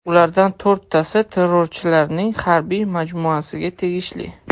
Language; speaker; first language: Uzbek; non-native, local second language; Russian